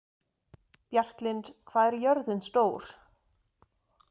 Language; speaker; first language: Icelandic; non-native, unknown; German